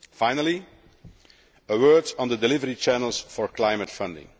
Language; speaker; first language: English; non-native, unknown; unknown